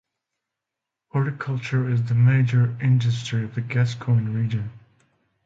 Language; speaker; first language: English; non-native, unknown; Finnish